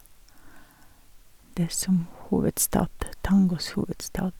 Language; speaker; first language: Norwegian; non-native, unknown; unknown